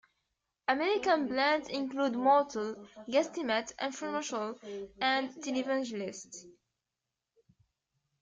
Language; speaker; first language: English; native; English